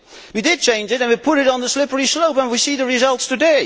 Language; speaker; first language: English; non-native, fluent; Dutch